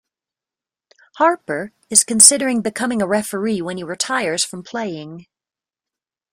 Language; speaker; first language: English; native; English